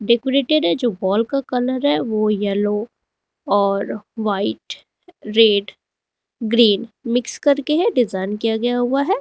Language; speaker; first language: Hindi; native; Hindi